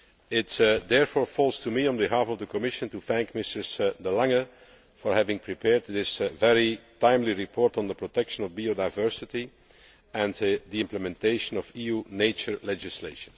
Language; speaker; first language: English; non-native, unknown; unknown